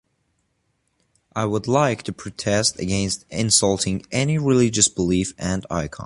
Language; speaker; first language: English; non-native, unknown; Persian